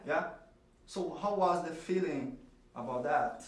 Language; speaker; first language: English; non-native, learner; Portuguese